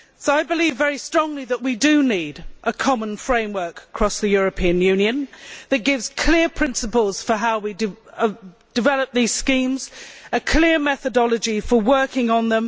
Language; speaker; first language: English; native; English